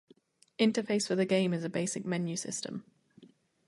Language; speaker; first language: English; native; English